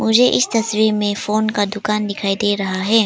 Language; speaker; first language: Hindi; non-native, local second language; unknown